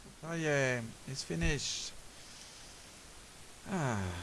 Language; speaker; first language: English; non-native, learner; French